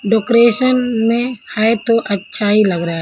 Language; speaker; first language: Hindi; non-native, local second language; Punjabi